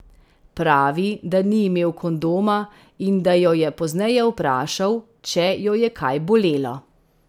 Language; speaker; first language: Slovenian; native; Slovenian